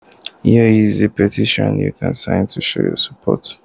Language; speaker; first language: English; non-native, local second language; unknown